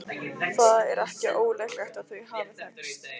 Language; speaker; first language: Icelandic; non-native, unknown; Lithuanian